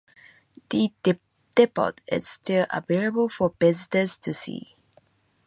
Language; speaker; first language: English; non-native, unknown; Japanese